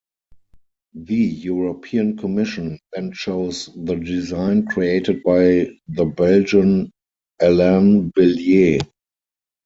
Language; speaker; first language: English; non-native, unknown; German